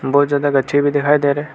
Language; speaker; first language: Hindi; non-native, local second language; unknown